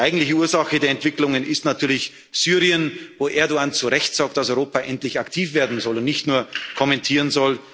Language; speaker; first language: German; native; German